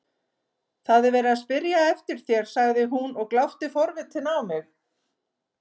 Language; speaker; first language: Icelandic; native; Icelandic